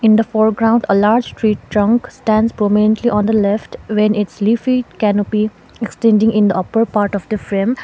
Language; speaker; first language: English; non-native, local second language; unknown